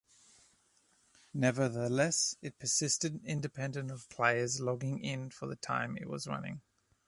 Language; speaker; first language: English; native; English